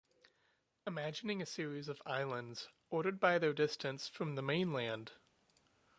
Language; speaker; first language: English; native; English